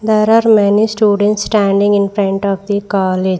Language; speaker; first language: English; non-native, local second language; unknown